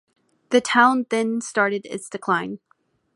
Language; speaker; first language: English; native; English